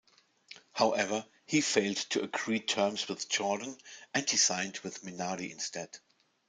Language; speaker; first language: English; non-native, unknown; German